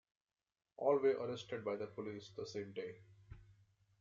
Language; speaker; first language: English; non-native, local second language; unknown